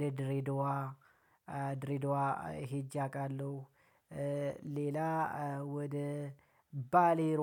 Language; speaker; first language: Amharic; native; Amharic